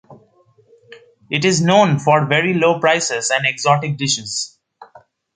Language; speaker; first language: English; non-native, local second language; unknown